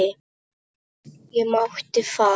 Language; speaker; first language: Icelandic; non-native, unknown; Polish